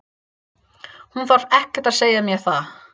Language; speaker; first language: Icelandic; non-native, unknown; English